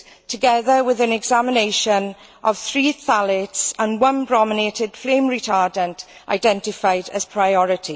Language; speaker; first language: English; native; English